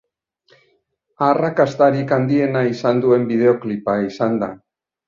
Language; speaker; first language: Basque; native; Basque